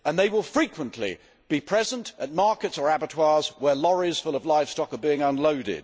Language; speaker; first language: English; native; English